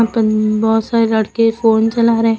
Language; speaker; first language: Hindi; native; Hindi